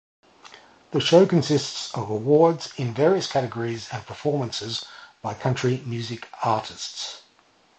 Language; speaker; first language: English; native; English